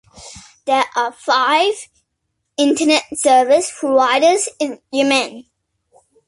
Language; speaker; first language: English; native; English